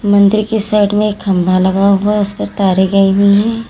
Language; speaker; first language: Hindi; native; Hindi